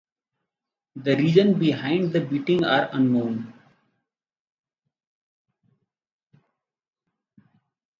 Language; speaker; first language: English; non-native, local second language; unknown